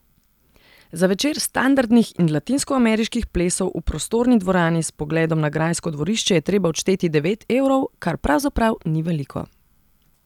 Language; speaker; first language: Slovenian; non-native, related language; Serbian